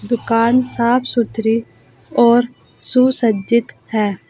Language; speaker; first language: Hindi; native; Hindi